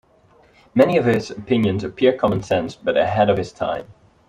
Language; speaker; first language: English; non-native, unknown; Dutch